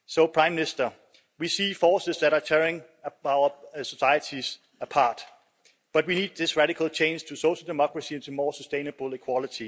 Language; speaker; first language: English; non-native, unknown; Danish